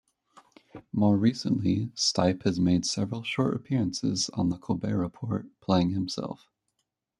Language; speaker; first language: English; native; English